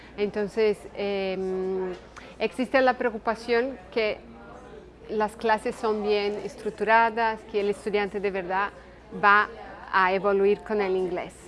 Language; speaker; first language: Spanish; non-native, related language; Portuguese